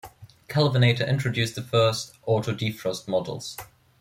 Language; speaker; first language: English; non-native, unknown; German